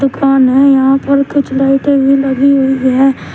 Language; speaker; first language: Hindi; native; Hindi